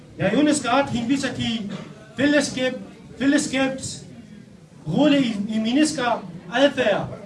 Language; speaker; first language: Danish; non-native, learner; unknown